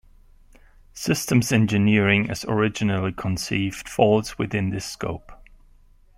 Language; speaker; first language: English; non-native, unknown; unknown